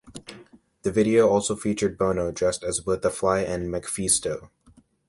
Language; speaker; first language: English; native; English